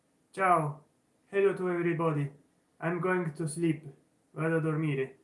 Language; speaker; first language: English; non-native, learner; Italian